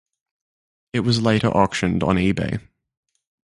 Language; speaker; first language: English; native; English